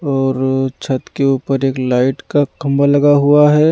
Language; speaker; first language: Hindi; non-native, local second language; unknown